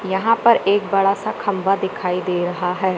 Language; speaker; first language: Hindi; native; Hindi